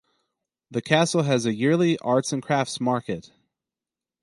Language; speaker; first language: English; native; English